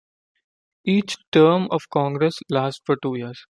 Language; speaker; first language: English; non-native, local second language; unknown